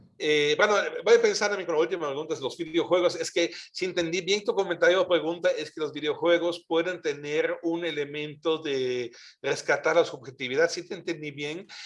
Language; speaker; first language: Spanish; non-native, fluent; German